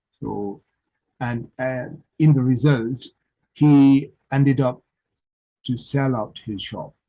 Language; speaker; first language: English; non-native, local second language; Urdu